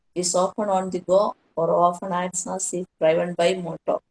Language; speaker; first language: English; non-native, local second language; Malayalam